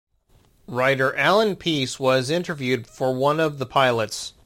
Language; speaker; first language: English; native; English